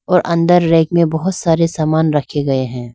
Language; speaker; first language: Hindi; non-native, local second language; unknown